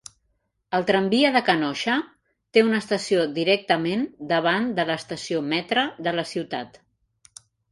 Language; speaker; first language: Catalan; native; Catalan